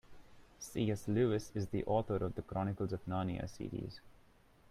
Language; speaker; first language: English; non-native, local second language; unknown